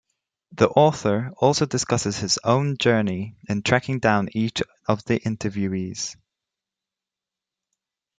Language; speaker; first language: English; native; English